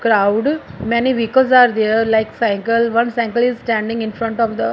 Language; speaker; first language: English; non-native, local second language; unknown